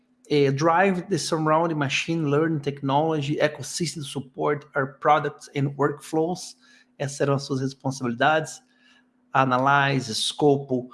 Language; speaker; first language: English; non-native, fluent; Portuguese